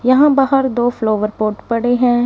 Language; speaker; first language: Hindi; non-native, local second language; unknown